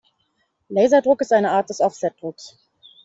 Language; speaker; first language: German; native; German